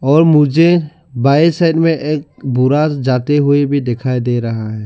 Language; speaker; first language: Hindi; non-native, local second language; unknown